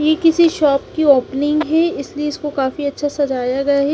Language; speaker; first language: Hindi; non-native, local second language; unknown